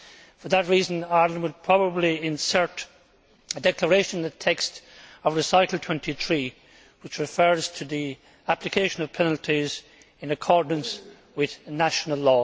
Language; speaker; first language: English; native; English